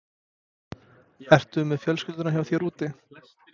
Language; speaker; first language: Icelandic; non-native, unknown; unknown